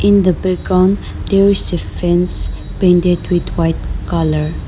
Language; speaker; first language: English; non-native, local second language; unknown